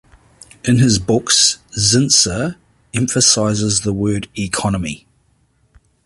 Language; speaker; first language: English; native; English